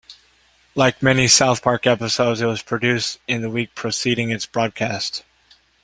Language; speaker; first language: English; native; English